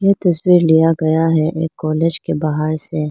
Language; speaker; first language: Hindi; non-native, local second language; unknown